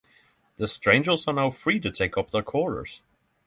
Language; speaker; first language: English; non-native, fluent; Norwegian